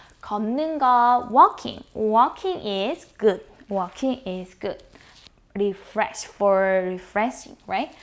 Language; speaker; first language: English; non-native, fluent; Korean